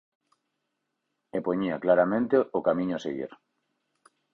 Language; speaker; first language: Galician; native; Galician